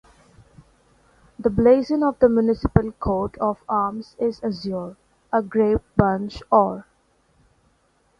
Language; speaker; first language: English; non-native, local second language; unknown